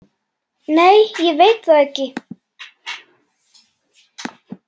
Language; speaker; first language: Icelandic; native; Icelandic